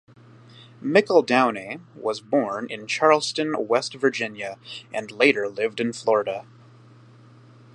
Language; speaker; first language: English; native; English